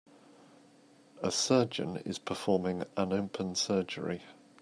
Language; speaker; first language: English; native; English